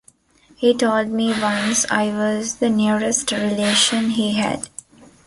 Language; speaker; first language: English; non-native, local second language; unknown